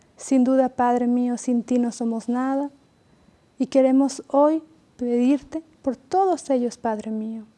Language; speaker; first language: Spanish; native; Spanish